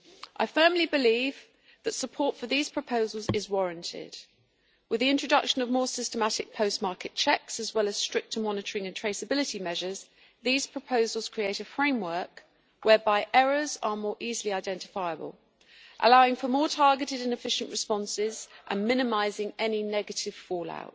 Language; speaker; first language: English; native; English